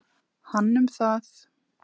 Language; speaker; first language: Icelandic; native; Icelandic